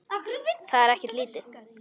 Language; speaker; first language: Icelandic; native; Icelandic